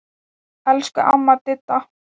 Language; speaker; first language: Icelandic; non-native, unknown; Thai